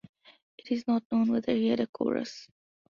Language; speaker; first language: English; non-native, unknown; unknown